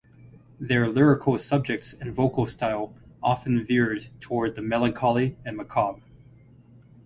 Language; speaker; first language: English; native; English